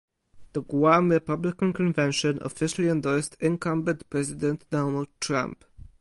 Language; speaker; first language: English; non-native, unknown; Polish